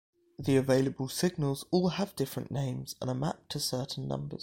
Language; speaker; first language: English; native; English